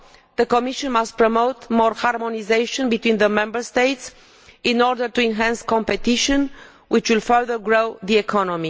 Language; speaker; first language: English; non-native, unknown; Romanian